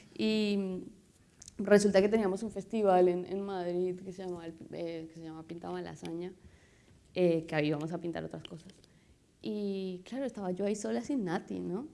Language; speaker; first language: Spanish; native; Spanish